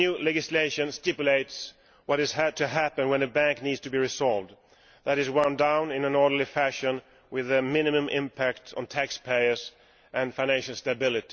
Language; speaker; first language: English; non-native, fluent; Swedish